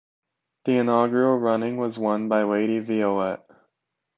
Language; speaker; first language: English; native; English